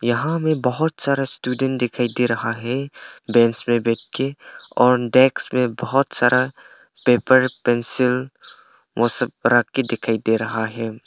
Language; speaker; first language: Hindi; non-native, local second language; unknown